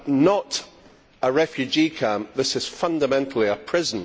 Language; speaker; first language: English; native; English